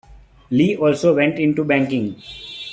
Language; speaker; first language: English; non-native, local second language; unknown